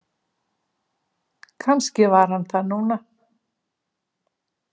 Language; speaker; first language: Icelandic; native; Icelandic